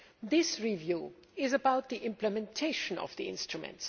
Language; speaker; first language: English; non-native, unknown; German